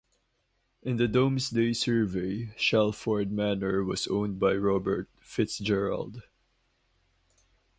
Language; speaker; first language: English; non-native, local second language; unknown